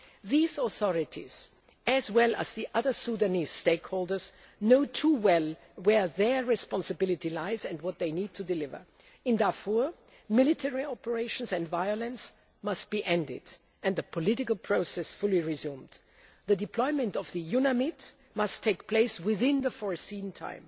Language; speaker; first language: English; non-native, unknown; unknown